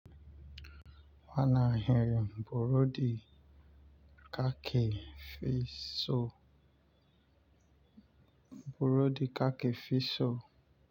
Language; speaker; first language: Hausa; non-native, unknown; Yoruba